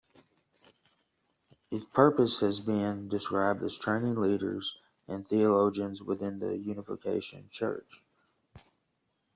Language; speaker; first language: English; native; English